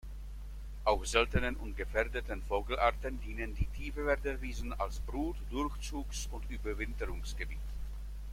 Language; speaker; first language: German; non-native, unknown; Czech